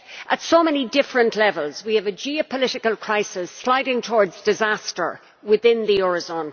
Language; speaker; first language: English; native; English